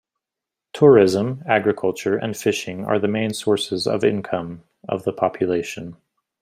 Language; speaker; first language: English; native; English